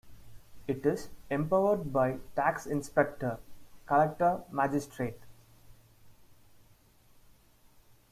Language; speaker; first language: English; non-native, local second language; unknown